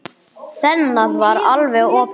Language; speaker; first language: Icelandic; non-native, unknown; English